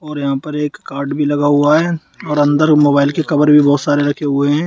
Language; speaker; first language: Hindi; native; Hindi